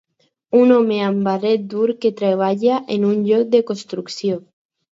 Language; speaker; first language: Catalan; non-native, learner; Spanish